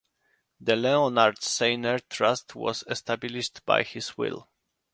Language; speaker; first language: English; non-native, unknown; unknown